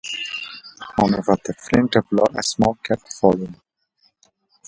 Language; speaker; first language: English; native; English